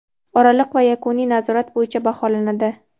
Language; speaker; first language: Uzbek; native; Uzbek